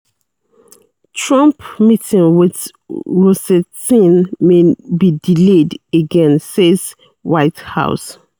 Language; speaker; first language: English; non-native, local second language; Yoruba